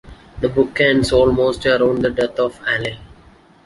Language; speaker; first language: English; non-native, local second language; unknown